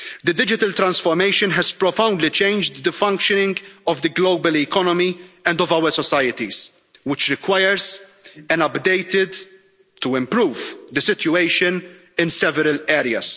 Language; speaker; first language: English; non-native, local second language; Maltese